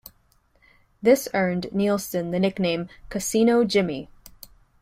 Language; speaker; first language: English; native; English